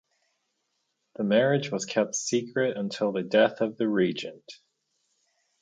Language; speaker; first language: English; native; English